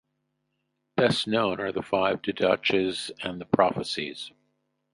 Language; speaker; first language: English; native; English